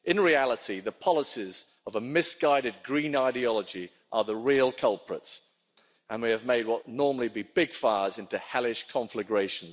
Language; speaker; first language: English; native; English